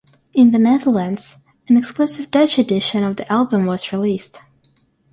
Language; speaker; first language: English; non-native, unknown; Russian